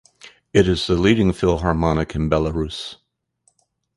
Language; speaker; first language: English; native; English